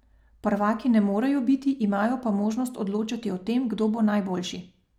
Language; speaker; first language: Slovenian; native; Slovenian